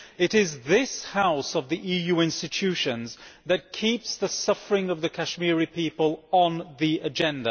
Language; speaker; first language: English; native; English